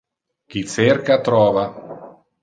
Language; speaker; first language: Interlingua; non-native, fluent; Italian